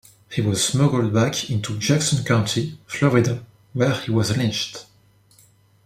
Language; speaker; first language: English; non-native, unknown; French